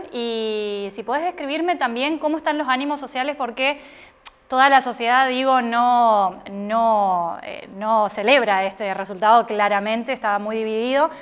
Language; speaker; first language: Spanish; native; Spanish